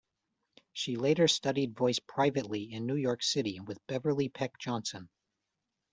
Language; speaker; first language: English; native; English